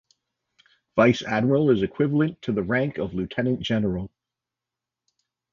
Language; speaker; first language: English; native; English